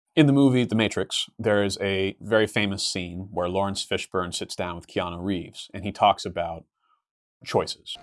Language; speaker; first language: English; native; English